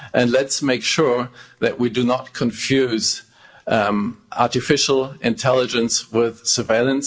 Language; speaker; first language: English; non-native, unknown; German